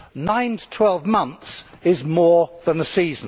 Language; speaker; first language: English; native; English